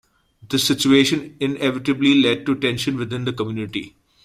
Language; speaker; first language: English; native; English